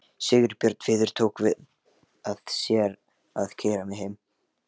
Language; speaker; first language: Icelandic; non-native, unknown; Lithuanian